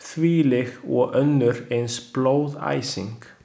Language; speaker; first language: Icelandic; non-native, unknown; Chinese